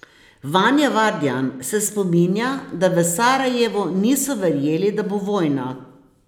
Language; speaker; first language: Slovenian; native; Slovenian